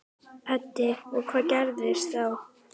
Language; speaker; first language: Icelandic; native; Icelandic